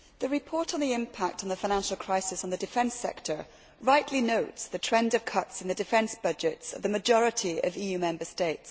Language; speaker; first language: English; native; English